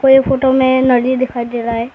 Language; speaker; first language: Hindi; non-native, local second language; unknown